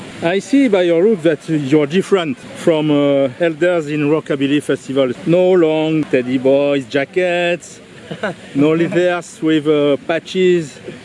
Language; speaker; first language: English; non-native, learner; French